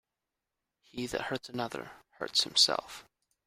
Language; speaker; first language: English; native; English